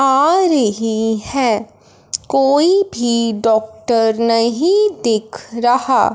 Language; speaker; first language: Hindi; non-native, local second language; Punjabi